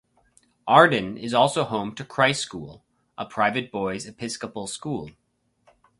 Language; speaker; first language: English; native; English